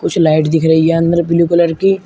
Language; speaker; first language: Hindi; native; Hindi